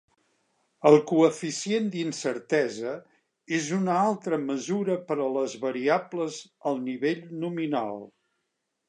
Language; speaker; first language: Catalan; native; Catalan